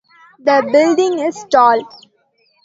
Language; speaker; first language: English; non-native, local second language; Tamil